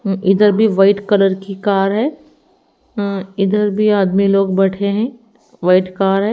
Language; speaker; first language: Hindi; native; Hindi